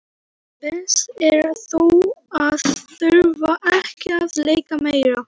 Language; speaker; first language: Icelandic; non-native, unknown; Polish